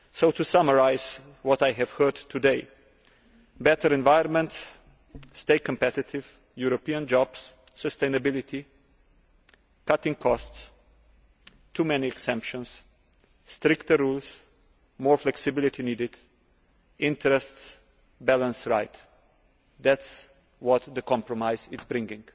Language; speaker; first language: English; non-native, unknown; Slovenian